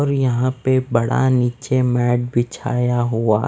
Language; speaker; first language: Hindi; non-native, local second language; Punjabi